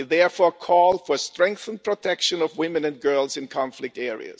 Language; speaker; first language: English; non-native, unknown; German